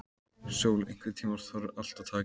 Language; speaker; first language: Icelandic; native; Icelandic